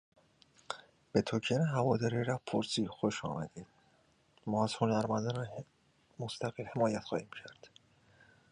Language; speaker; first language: English; native; English